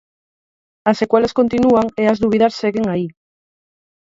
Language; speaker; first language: Galician; native; Galician